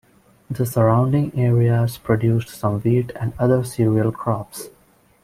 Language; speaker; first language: English; non-native, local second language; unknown